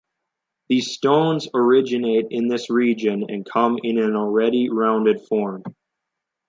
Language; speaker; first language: English; native; English